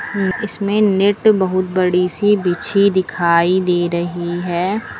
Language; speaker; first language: Hindi; native; Hindi